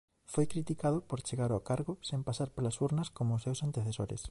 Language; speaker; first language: Galician; native; Galician